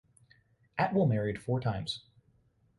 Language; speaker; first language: English; native; English